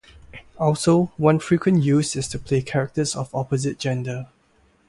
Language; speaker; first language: English; non-native, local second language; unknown